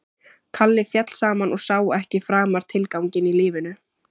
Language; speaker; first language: Icelandic; native; Icelandic